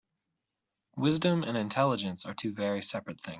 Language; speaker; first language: English; native; English